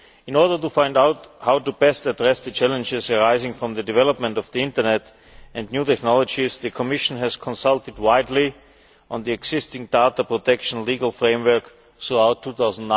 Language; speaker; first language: English; non-native, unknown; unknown